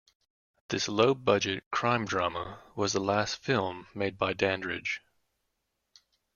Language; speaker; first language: English; native; English